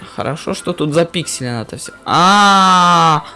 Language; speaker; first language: Russian; native; Russian